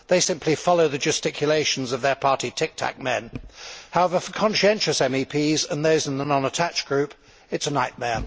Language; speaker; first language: English; native; English